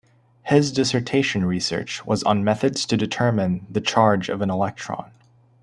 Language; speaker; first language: English; native; English